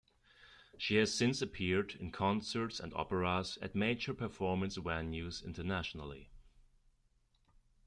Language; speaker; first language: English; non-native, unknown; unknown